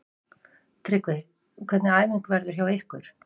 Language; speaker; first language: Icelandic; native; Icelandic